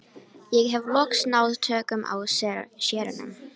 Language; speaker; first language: Icelandic; non-native, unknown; Romanian